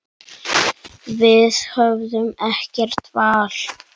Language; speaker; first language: Icelandic; native; Icelandic